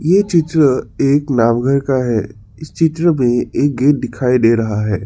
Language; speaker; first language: Hindi; non-native, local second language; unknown